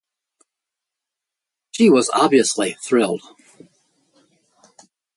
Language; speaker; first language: English; native; English